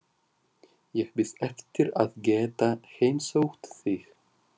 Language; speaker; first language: Icelandic; non-native, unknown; Russian